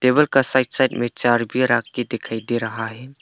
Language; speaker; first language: Hindi; non-native, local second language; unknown